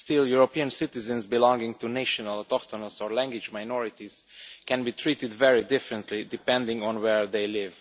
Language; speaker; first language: English; non-native, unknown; Romanian